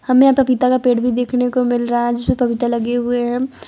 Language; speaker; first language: Hindi; non-native, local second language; Gujarati